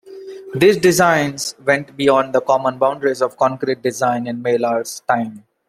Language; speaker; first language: English; non-native, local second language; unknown